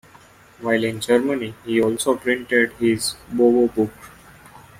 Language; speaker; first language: English; non-native, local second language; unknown